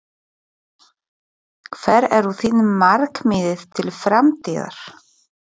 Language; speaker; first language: Icelandic; non-native, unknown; Polish